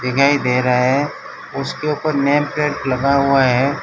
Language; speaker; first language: Hindi; non-native, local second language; Gujarati